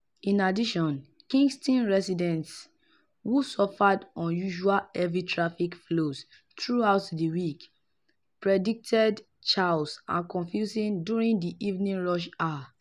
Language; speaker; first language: English; non-native, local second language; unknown